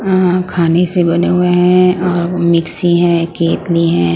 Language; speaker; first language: Hindi; non-native, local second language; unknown